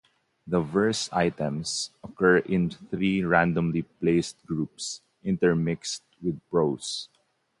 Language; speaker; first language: English; non-native, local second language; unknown